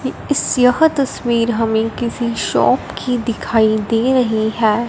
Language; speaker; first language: Hindi; non-native, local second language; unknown